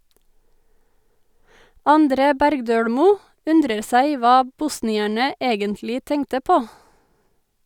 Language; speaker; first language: Norwegian; native; Norwegian